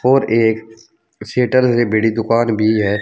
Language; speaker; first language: Hindi; native; Hindi